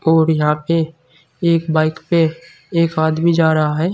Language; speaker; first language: Hindi; native; Hindi